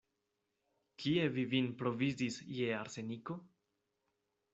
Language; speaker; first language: Esperanto; non-native, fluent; Spanish